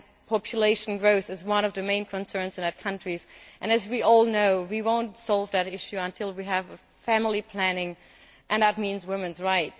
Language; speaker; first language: English; non-native, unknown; German